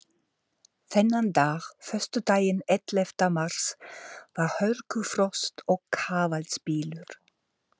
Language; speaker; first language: Icelandic; non-native, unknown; German